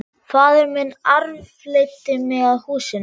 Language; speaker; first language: Icelandic; non-native, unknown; German